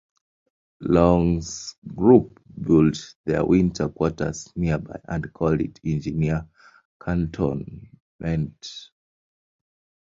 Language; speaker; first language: English; non-native, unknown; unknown